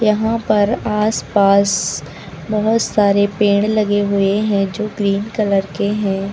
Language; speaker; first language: Hindi; native; Hindi